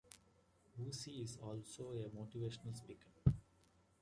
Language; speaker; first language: English; native; English